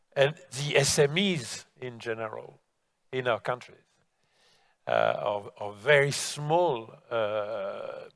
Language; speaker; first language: English; non-native, fluent; French